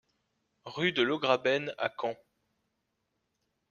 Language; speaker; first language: French; native; French